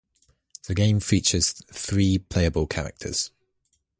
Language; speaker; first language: English; native; English